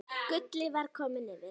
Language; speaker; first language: Icelandic; native; Icelandic